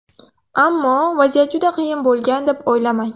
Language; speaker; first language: Uzbek; non-native, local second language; Russian